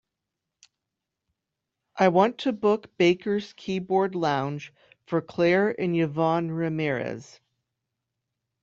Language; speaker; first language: English; native; English